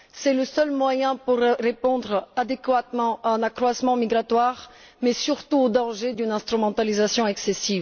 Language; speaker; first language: French; non-native, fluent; Bulgarian